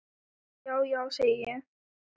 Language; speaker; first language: Icelandic; non-native, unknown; Thai